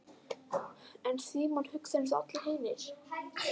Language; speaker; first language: Icelandic; native; Icelandic